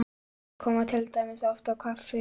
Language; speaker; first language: Icelandic; native; Icelandic